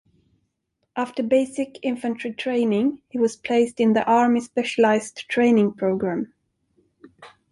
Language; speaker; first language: English; non-native, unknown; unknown